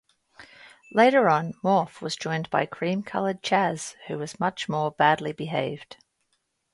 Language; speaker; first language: English; native; English